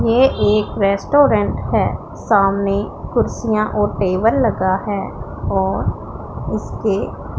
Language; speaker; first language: Hindi; non-native, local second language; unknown